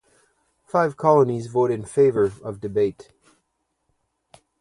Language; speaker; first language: English; native; English